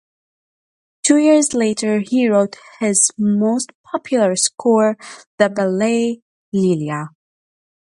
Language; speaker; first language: English; native; English